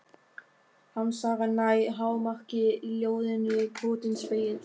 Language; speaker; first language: Icelandic; non-native, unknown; German